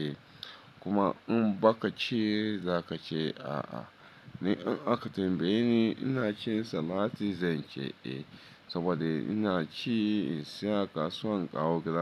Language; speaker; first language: Hausa; non-native, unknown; Yoruba